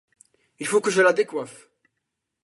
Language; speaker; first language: French; non-native, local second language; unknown